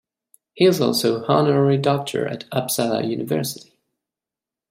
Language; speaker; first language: English; non-native, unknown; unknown